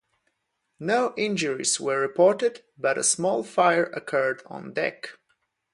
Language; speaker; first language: English; non-native, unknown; Polish